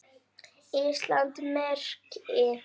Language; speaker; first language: Icelandic; native; Icelandic